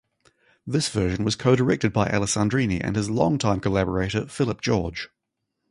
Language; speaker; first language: English; native; English